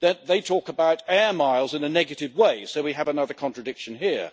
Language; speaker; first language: English; native; English